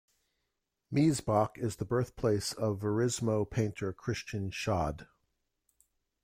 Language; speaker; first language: English; native; English